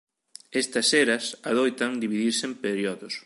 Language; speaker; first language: Galician; native; Galician